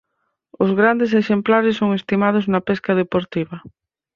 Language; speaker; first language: Galician; native; Galician